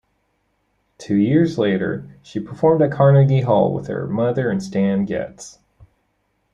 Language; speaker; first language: English; native; English